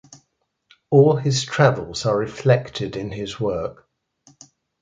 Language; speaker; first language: English; native; English